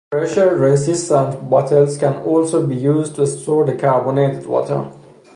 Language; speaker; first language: English; non-native, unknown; Persian